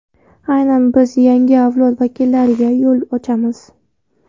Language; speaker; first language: Uzbek; non-native, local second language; Kara-Kalpak